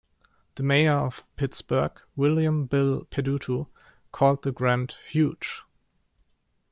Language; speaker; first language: English; non-native, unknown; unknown